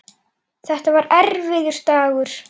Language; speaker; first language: Icelandic; native; Icelandic